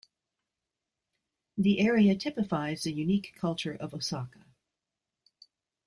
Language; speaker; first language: English; native; English